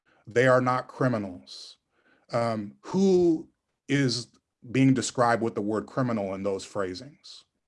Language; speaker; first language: English; native; English